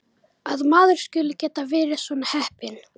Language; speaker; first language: Icelandic; non-native, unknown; Romanian